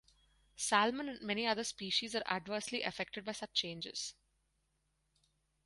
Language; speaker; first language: English; non-native, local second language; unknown